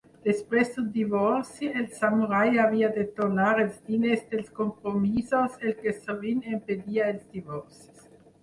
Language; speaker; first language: Catalan; non-native, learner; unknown